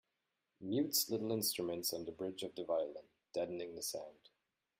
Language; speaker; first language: English; non-native, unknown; German